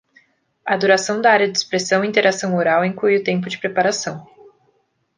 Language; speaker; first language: Portuguese; native; Portuguese